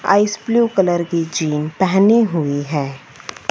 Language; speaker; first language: Hindi; non-native, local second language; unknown